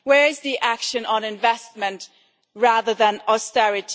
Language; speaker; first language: English; non-native, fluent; German